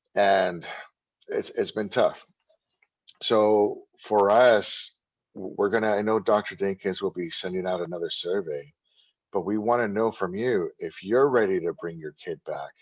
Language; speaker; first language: English; native; English